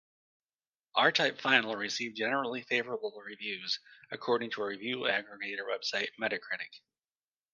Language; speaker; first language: English; native; English